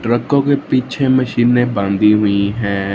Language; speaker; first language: Hindi; non-native, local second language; Punjabi